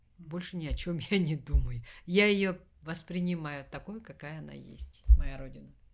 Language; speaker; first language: Russian; non-native, local second language; Kazakh